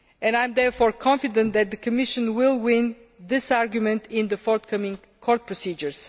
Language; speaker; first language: English; non-native, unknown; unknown